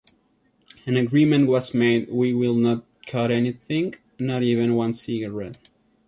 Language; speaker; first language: English; non-native, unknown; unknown